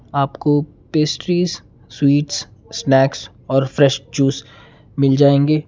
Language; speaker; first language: Hindi; non-native, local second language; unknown